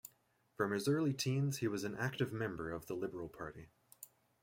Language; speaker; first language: English; native; English